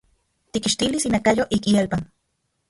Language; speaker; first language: Central Puebla Nahuatl; non-native, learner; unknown